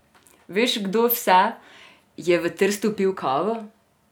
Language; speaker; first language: Slovenian; non-native, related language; Serbian